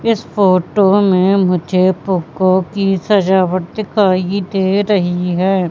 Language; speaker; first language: Hindi; native; Hindi